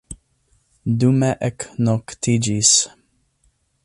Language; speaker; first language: Esperanto; non-native, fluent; English